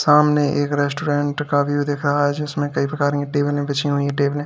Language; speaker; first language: Hindi; native; Hindi